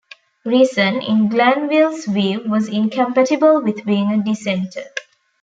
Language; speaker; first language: English; non-native, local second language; Tamil